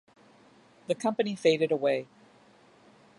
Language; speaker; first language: English; native; English